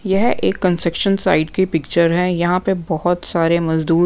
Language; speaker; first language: Hindi; non-native, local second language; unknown